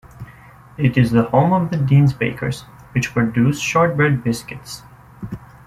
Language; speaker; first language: English; native; English